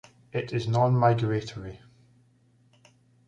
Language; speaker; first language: English; native; English